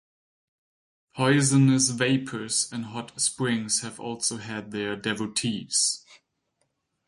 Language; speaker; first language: English; non-native, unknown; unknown